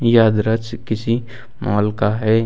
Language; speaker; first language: Hindi; native; Hindi